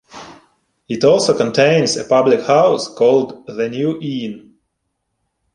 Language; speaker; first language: English; non-native, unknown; Ukrainian